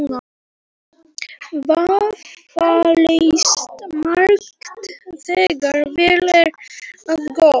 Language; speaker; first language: Icelandic; non-native, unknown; Polish